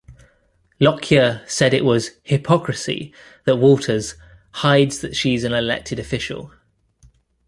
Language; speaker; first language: English; native; English